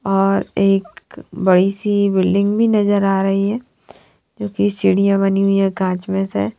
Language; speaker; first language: Hindi; non-native, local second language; Punjabi